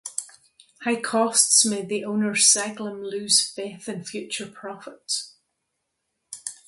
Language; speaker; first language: English; native; English